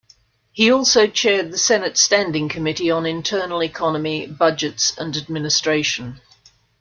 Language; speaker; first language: English; native; English